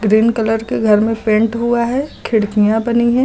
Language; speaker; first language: Hindi; native; Hindi